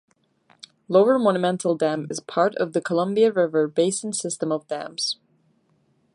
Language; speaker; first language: English; non-native, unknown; Turkish